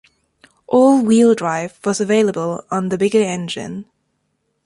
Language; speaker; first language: English; non-native, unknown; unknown